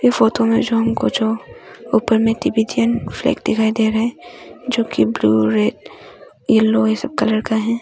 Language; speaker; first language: Hindi; non-native, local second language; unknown